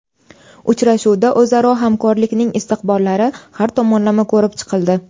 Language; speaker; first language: Uzbek; native; Uzbek